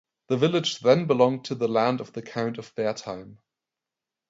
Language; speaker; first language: English; non-native, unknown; German